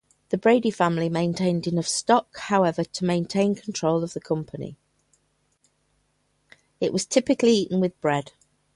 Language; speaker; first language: English; native; English